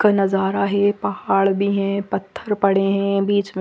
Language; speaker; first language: Hindi; non-native, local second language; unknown